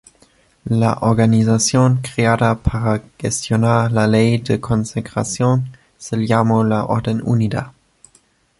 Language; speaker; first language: Spanish; non-native, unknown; German